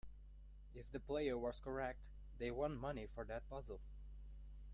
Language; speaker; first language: English; non-native, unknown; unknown